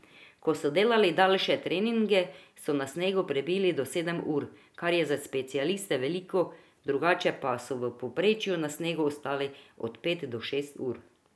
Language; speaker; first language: Slovenian; non-native, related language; Croatian